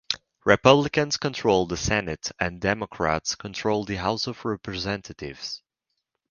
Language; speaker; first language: English; native; English